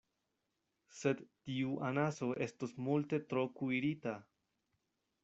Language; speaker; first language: Esperanto; non-native, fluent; Spanish